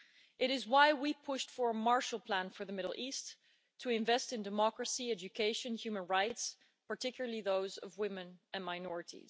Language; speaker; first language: English; non-native, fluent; Dutch